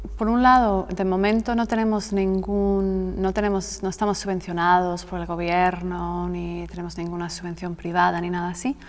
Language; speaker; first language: Spanish; non-native, fluent; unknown